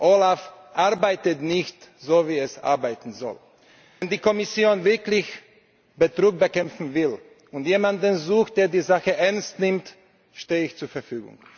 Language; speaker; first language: German; non-native, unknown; Slovak